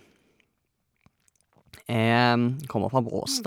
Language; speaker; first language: Norwegian; native; Norwegian